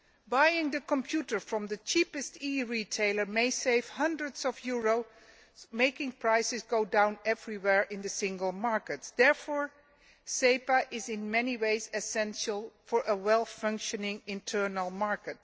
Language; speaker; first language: English; non-native, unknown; Dutch